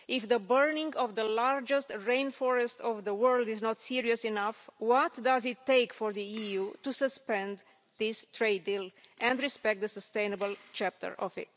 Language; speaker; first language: English; non-native, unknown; Romanian